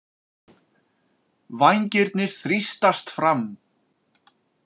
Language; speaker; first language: Icelandic; native; Icelandic